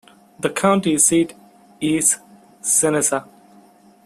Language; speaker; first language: English; non-native, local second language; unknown